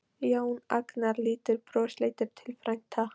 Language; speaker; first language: Icelandic; non-native, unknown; Polish